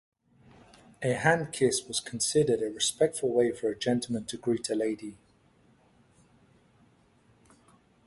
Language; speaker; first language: English; native; English